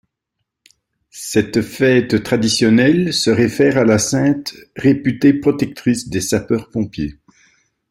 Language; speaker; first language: French; native; French